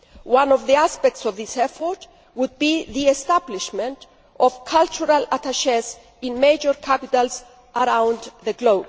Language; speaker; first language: English; non-native, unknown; Greek